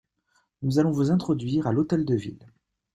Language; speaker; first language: French; native; French